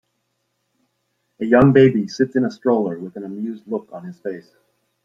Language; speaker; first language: English; native; English